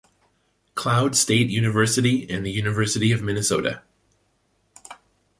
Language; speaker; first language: English; native; English